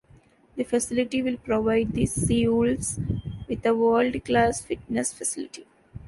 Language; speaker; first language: English; non-native, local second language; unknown